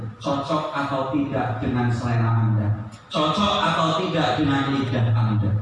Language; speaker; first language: Indonesian; non-native, local second language; Sundanese